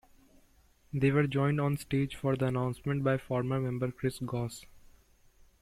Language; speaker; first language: English; non-native, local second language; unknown